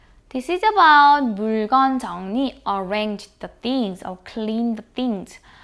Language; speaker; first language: English; non-native, fluent; Korean